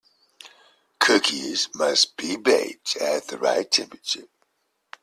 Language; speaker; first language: English; native; English